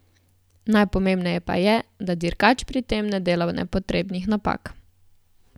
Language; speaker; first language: Slovenian; native; Slovenian